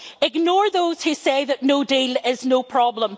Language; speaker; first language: English; native; English